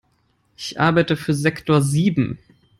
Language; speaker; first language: English; non-native, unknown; German